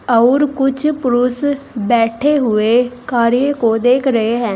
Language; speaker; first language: Hindi; native; Hindi